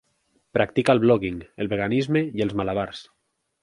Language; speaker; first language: Catalan; native; Catalan